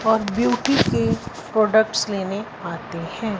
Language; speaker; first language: Hindi; non-native, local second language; Punjabi